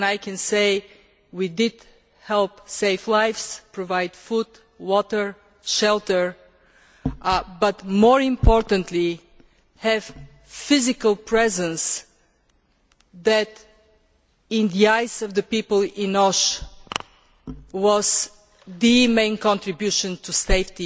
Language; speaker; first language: English; non-native, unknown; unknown